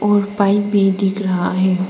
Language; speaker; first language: Hindi; non-native, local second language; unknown